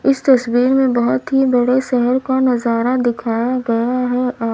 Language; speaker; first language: Hindi; native; Hindi